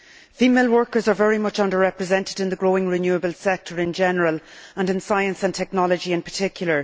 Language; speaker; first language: English; native; English